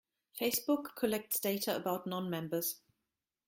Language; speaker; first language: English; non-native, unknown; German